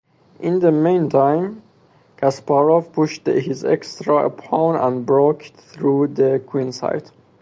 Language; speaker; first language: English; non-native, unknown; Persian